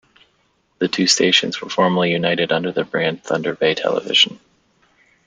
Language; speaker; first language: English; native; English